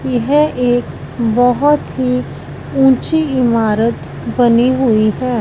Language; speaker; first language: Hindi; non-native, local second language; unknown